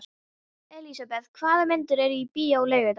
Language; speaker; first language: Icelandic; non-native, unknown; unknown